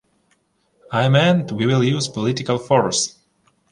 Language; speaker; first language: English; non-native, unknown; Ukrainian